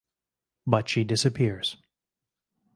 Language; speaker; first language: English; native; English